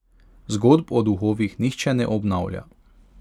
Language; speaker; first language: Slovenian; non-native, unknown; Hungarian